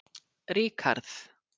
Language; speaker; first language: Icelandic; native; Icelandic